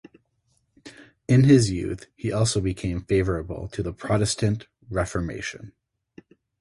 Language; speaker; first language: English; native; English